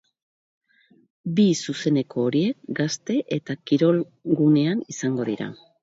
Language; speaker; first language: Basque; native; Basque